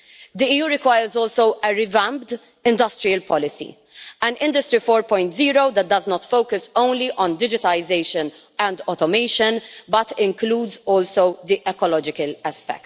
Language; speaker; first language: English; non-native, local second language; Maltese